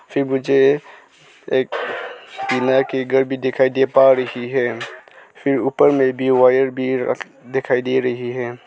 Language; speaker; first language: Hindi; non-native, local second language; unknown